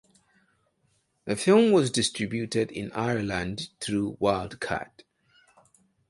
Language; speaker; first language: English; non-native, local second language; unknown